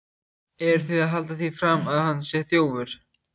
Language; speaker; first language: Icelandic; native; Icelandic